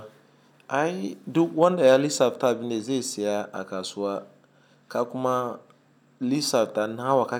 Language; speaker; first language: Hausa; non-native, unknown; Igbo